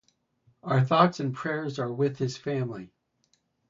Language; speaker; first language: English; native; English